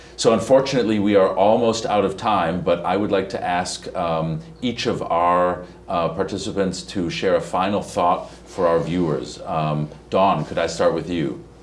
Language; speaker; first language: English; native; English